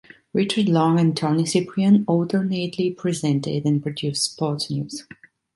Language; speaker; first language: English; non-native, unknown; Italian